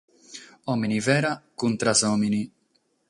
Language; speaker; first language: Sardinian; non-native, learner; Catalan